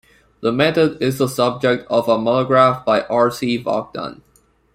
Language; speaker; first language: English; non-native, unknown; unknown